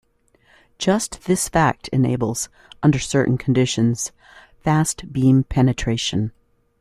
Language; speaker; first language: English; native; English